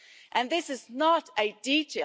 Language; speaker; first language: English; non-native, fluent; German